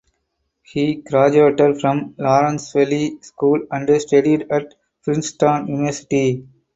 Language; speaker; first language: English; non-native, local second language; Tamil